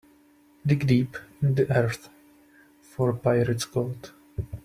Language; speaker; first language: English; non-native, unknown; Czech